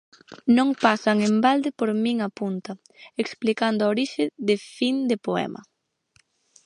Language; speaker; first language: Galician; native; Galician